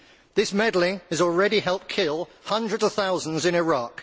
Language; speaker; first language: English; native; English